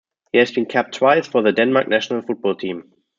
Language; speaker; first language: English; non-native, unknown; German